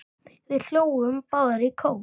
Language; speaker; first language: Icelandic; native; Icelandic